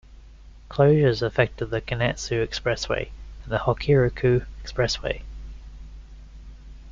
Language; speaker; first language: English; native; English